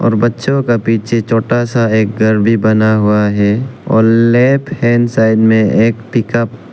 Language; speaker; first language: Hindi; non-native, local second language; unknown